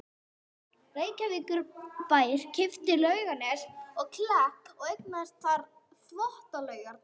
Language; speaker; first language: Icelandic; non-native, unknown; English